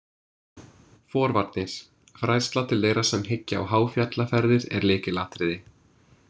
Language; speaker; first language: Icelandic; non-native, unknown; English